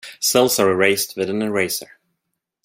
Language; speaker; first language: English; non-native, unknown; Swedish